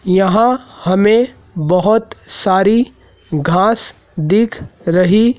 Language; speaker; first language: Hindi; native; Hindi